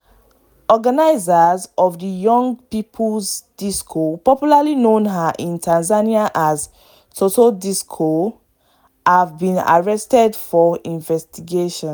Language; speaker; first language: English; non-native, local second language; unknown